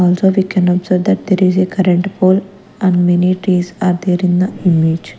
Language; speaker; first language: English; non-native, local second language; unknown